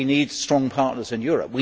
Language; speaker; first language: English; native; English